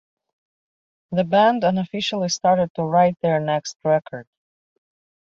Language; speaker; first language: English; native; English